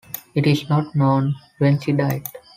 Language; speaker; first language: English; non-native, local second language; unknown